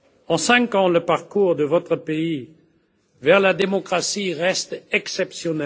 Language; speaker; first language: French; non-native, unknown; German